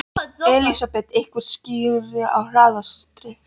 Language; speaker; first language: Icelandic; non-native, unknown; Polish